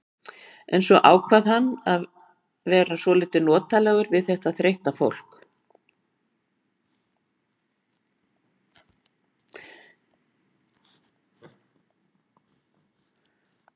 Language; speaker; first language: Icelandic; native; Icelandic